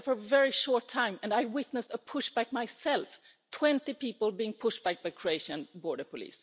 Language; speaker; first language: English; non-native, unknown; Swedish